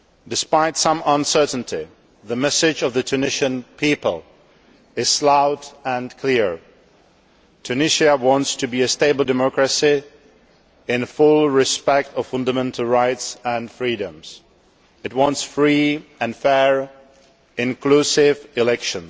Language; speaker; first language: English; non-native, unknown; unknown